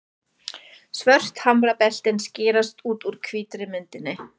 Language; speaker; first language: Icelandic; non-native, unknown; German